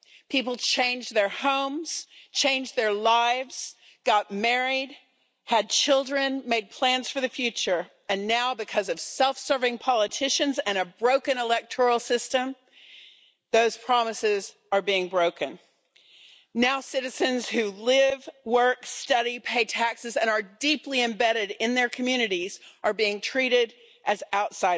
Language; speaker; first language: English; native; English